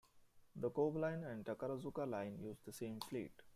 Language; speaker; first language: English; non-native, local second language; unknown